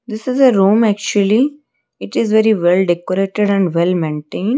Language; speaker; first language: English; non-native, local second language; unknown